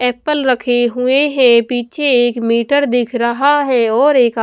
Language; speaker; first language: Hindi; non-native, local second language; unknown